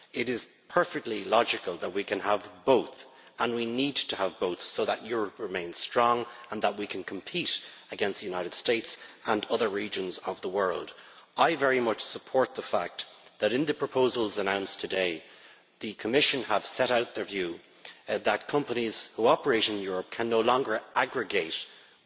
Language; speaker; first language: English; native; English